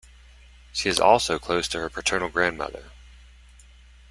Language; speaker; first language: English; native; English